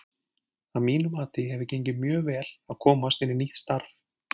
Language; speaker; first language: Icelandic; native; Icelandic